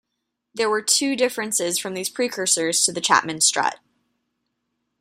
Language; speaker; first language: English; native; English